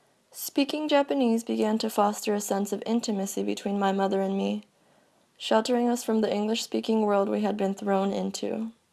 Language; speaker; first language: English; early bilingual, other home language; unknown